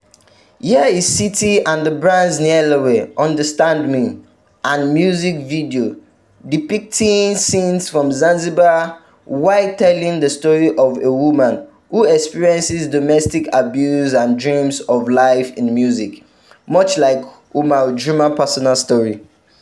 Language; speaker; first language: English; non-native, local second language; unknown